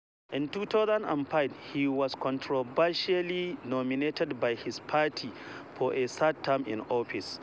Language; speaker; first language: English; non-native, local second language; Hausa